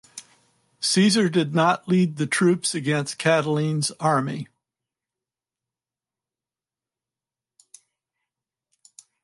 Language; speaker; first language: English; native; English